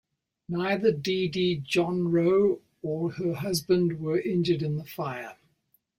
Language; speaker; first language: English; native; English